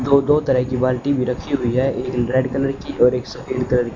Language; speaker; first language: Hindi; native; Hindi